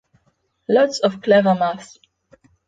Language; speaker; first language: English; non-native, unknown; Polish